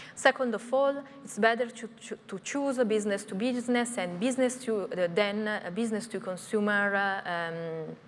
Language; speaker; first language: English; non-native, fluent; Italian